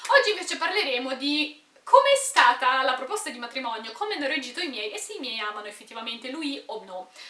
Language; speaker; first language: Italian; native; Italian